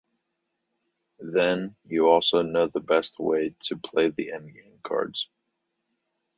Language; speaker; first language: English; native; English